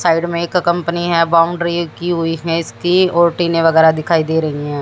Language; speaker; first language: Hindi; native; Hindi